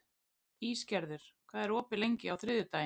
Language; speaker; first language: Icelandic; native; Icelandic